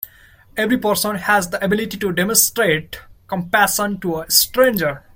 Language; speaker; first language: English; non-native, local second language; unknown